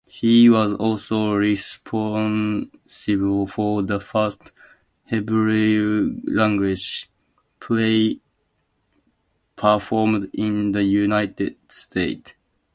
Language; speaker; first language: English; native; English